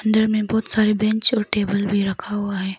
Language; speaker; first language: Hindi; non-native, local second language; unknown